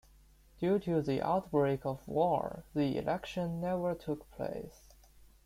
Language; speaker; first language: English; non-native, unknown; Chinese